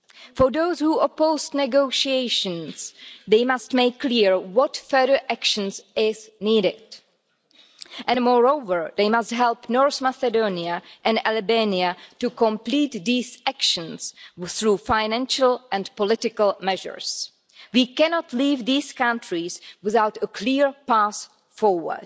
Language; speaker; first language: English; non-native, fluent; Czech